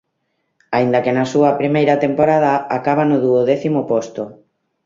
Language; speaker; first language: Galician; native; Galician